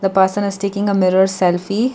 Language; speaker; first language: English; non-native, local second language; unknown